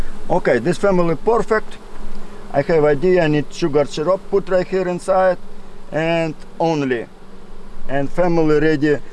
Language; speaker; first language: English; non-native, learner; Russian